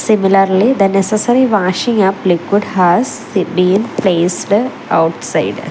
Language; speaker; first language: English; non-native, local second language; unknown